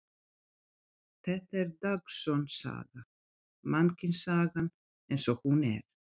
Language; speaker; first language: Icelandic; non-native, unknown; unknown